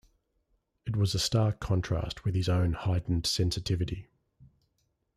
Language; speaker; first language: English; native; English